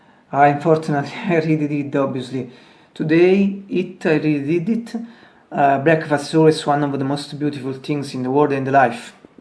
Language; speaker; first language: English; non-native, learner; Italian